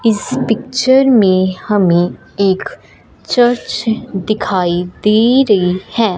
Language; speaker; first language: Hindi; non-native, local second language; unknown